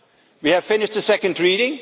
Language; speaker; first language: English; non-native, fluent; Dutch